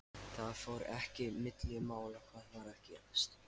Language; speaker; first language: Icelandic; non-native, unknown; Lithuanian